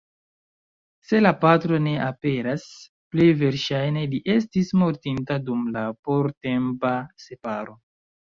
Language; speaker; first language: Esperanto; non-native, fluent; Chinese